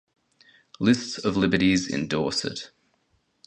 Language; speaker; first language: English; native; English